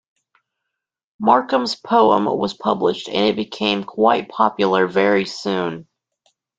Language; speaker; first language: English; native; English